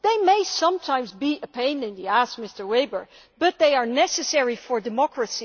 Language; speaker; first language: English; non-native, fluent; Dutch